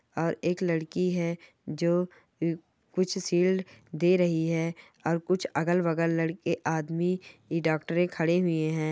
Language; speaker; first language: Hindi; non-native, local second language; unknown